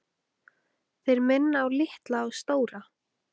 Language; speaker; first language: Icelandic; native; Icelandic